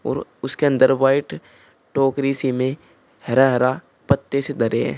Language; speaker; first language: Hindi; native; Hindi